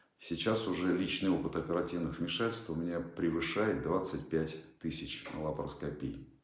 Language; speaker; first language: Russian; native; Russian